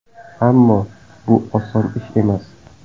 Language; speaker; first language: Uzbek; native; Uzbek